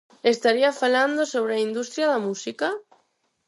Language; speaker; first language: Galician; non-native, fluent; Spanish